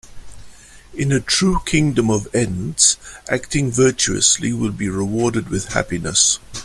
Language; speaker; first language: English; non-native, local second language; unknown